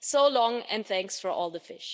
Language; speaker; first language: English; non-native, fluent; German